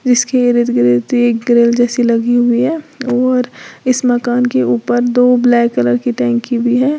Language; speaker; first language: Hindi; native; Hindi